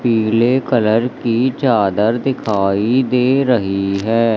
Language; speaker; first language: Hindi; native; Hindi